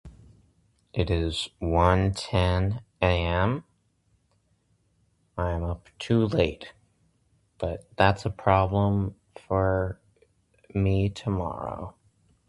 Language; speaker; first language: English; native; English